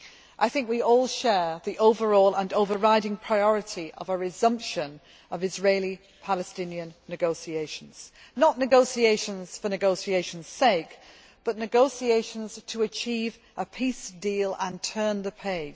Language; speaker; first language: English; native; English